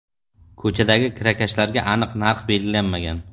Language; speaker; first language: Uzbek; native; Uzbek